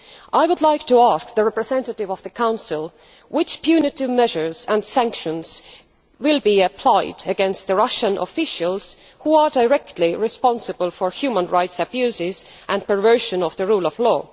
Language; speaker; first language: English; non-native, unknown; Estonian